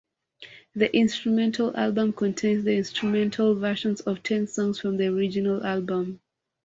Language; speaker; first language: English; non-native, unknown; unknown